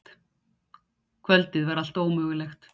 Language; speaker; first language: Icelandic; native; Icelandic